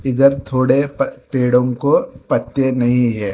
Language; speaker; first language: Hindi; non-native, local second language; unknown